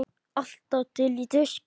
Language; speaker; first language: Icelandic; native; Icelandic